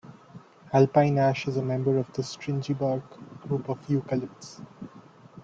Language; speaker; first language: English; non-native, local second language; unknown